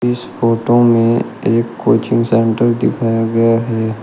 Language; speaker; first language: Hindi; native; Hindi